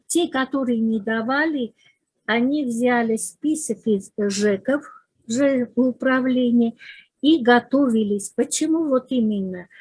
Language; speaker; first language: Russian; non-native, local second language; Azerbaijani